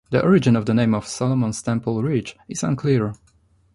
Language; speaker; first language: English; non-native, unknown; Polish